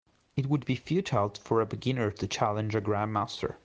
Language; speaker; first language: English; non-native, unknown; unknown